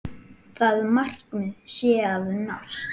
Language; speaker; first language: Icelandic; native; Icelandic